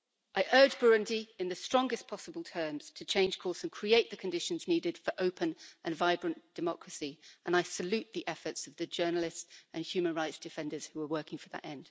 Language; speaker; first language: English; native; English